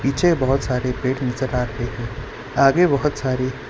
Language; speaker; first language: Hindi; non-native, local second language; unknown